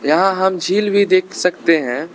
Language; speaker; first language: Hindi; non-native, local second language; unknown